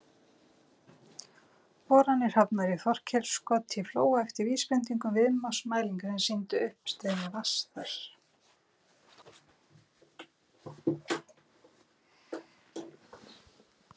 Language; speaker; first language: Icelandic; native; Icelandic